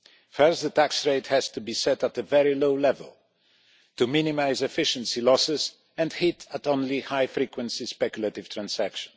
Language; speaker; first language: English; non-native, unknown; Polish